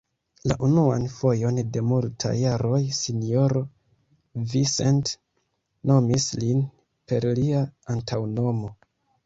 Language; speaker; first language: Esperanto; non-native, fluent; Kinyarwanda